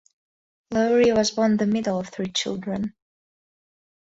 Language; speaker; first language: English; non-native, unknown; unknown